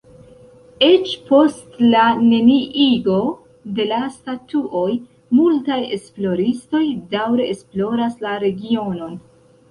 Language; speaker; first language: Esperanto; non-native, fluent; Central Kurdish